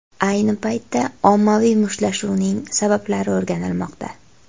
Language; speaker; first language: Uzbek; native; Uzbek